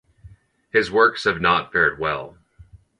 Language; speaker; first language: English; native; English